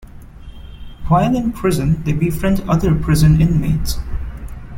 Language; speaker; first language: English; non-native, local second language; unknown